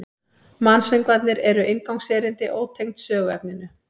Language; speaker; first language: Icelandic; native; Icelandic